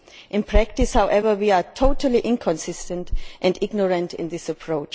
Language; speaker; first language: English; non-native, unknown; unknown